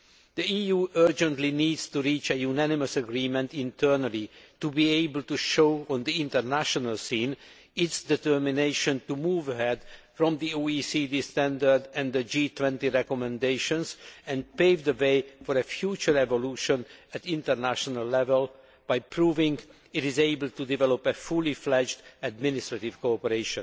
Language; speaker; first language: English; non-native, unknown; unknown